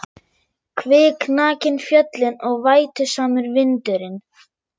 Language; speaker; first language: Icelandic; non-native, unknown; German